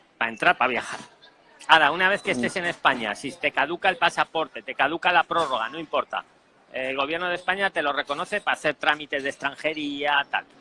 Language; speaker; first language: Spanish; native; Spanish